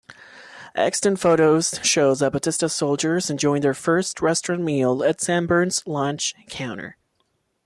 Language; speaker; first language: English; non-native, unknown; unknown